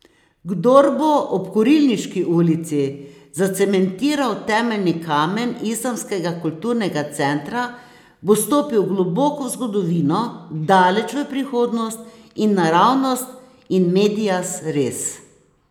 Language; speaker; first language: Slovenian; native; Slovenian